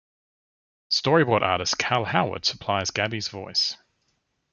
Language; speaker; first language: English; native; English